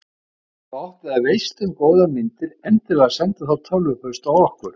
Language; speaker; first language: Icelandic; native; Icelandic